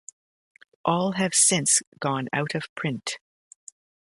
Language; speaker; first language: English; native; English